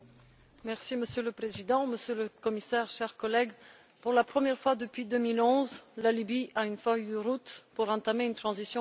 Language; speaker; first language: French; non-native, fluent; Bulgarian